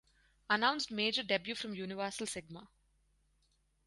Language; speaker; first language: English; non-native, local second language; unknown